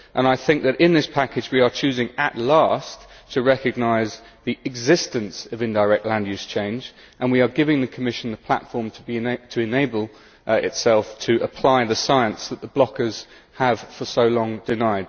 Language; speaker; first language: English; native; English